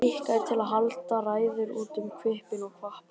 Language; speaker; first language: Icelandic; native; Icelandic